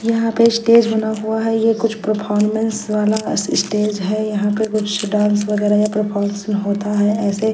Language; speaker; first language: Hindi; non-native, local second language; Punjabi